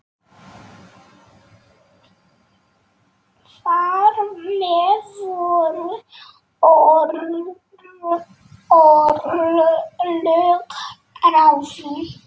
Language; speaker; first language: Icelandic; non-native, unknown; Polish